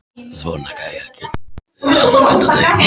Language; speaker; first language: Icelandic; native; Icelandic